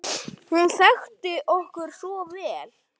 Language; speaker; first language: Icelandic; native; Icelandic